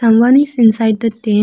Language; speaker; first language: English; non-native, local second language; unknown